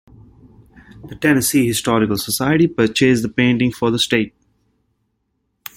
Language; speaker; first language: English; native; English